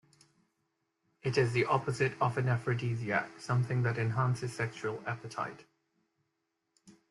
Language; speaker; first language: English; native; English